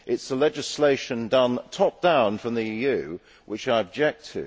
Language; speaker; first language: English; native; English